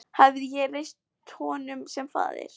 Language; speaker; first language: Icelandic; non-native, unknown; Polish